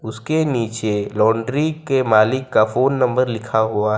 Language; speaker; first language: Hindi; non-native, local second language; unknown